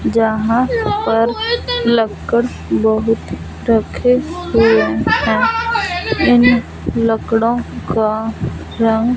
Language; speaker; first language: Hindi; non-native, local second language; Punjabi